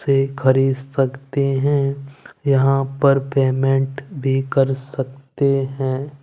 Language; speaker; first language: Hindi; non-native, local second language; Punjabi